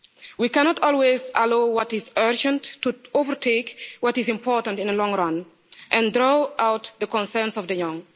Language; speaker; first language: English; non-native, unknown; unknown